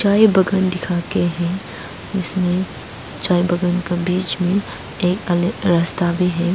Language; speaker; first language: Hindi; non-native, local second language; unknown